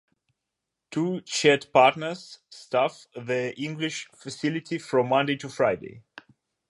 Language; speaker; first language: English; non-native, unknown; Ukrainian